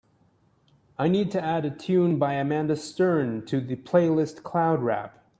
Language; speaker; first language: English; native; English